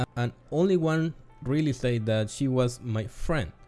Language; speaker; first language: English; non-native, learner; Spanish